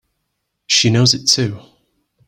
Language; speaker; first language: English; native; English